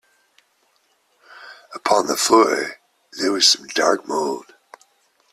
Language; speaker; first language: English; native; English